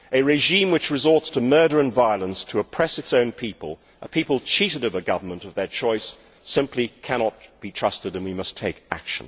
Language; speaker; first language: English; native; English